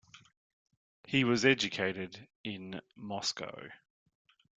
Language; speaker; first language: English; native; English